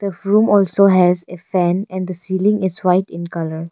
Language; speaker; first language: English; non-native, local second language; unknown